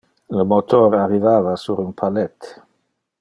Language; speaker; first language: Interlingua; non-native, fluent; Dutch